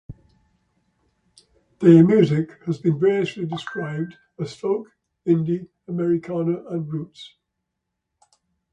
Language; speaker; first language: English; native; English